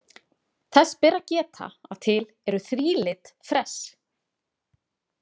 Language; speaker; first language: Icelandic; native; Icelandic